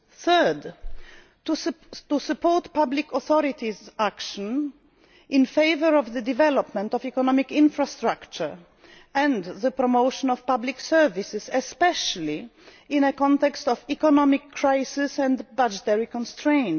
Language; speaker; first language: English; non-native, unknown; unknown